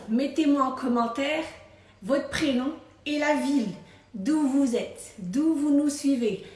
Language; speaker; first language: French; non-native, local second language; Arabic